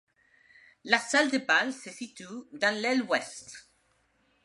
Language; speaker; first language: French; non-native, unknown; Spanish